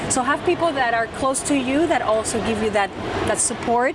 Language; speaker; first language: English; non-native, local second language; Spanish